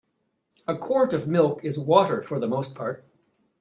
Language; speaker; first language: English; native; English